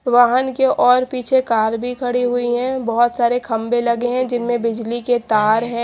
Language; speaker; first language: Hindi; native; Hindi